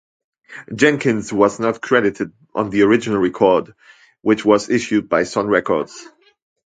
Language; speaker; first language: English; non-native, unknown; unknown